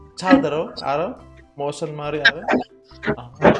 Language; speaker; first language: Korean; non-native, learner; Indonesian